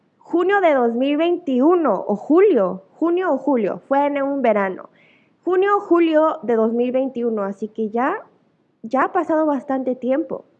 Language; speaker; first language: Spanish; early bilingual, other home language; Korean